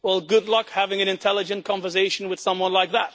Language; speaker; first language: English; non-native, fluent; Dutch